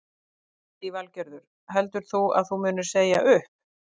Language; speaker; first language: Icelandic; native; Icelandic